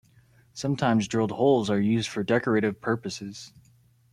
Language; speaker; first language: English; native; English